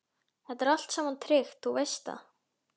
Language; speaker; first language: Icelandic; native; Icelandic